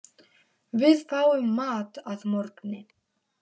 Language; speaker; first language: Icelandic; non-native, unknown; Polish